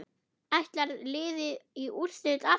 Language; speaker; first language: Icelandic; non-native, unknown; German